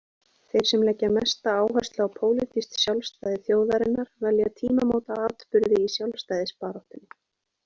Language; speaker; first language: Icelandic; native; Icelandic